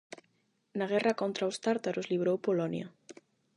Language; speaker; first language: Galician; non-native, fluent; Spanish